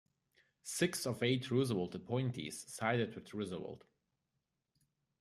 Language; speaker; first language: English; native; English